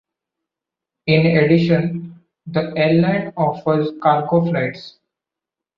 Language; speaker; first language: English; non-native, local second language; Marathi